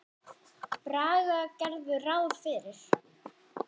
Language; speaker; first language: Icelandic; non-native, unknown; German